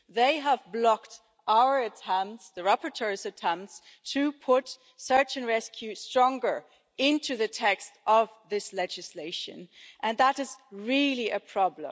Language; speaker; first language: English; non-native, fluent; German